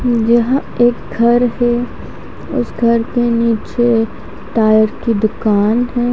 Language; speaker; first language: Hindi; native; Hindi